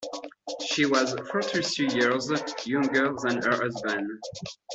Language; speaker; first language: English; non-native, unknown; French